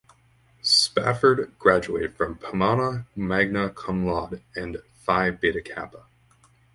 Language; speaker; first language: English; native; English